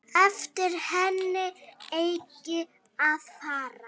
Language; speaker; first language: Icelandic; native; Icelandic